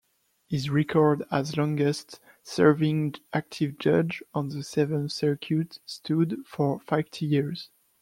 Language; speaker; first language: English; non-native, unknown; French